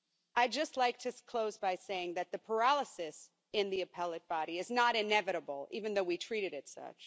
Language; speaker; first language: English; non-native, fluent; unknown